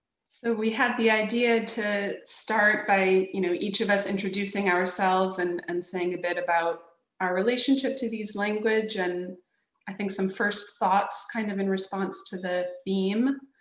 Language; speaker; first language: English; native; English